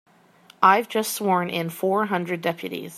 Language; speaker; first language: English; native; English